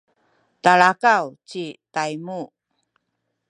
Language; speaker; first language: Sakizaya; native; Sakizaya